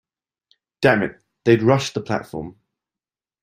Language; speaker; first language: English; native; English